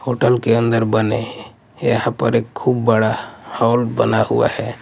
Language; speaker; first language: Hindi; non-native, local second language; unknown